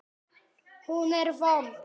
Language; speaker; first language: Icelandic; non-native, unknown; Polish